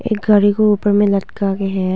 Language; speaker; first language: Hindi; non-native, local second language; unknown